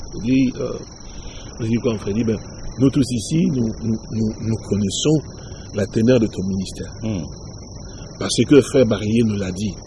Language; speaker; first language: French; non-native, local second language; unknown